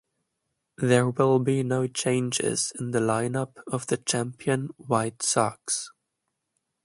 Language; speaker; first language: English; non-native, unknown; German